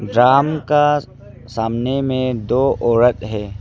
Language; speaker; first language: Hindi; early bilingual, other home language; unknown